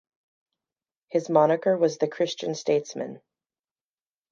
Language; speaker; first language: English; native; English